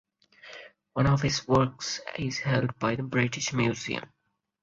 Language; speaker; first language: English; non-native, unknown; Bangla